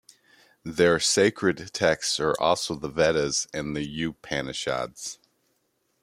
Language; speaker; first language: English; native; English